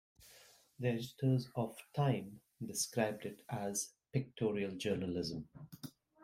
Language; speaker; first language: English; non-native, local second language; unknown